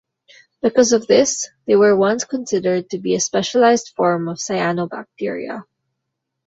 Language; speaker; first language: English; non-native, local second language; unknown